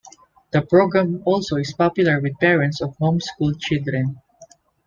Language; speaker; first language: English; non-native, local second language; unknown